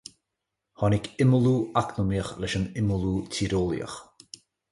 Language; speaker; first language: Irish; native; Irish